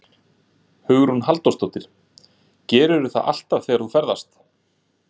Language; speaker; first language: Icelandic; native; Icelandic